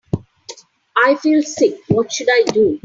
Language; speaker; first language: English; non-native, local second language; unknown